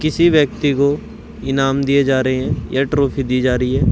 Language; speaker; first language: Hindi; native; Hindi